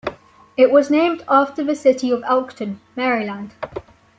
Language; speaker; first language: English; native; English